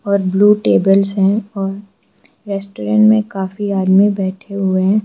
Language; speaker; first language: Hindi; non-native, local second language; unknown